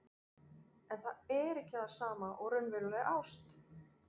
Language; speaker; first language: Icelandic; non-native, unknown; French